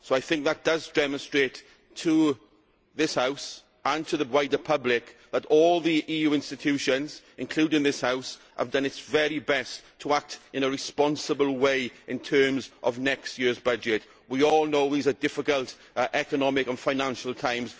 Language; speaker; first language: English; native; English